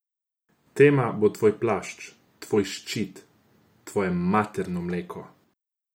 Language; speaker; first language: Slovenian; non-native, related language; Croatian